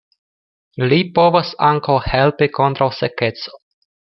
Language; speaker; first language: Esperanto; non-native, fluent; Russian